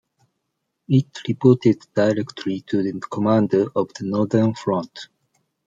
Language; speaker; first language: English; non-native, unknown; Japanese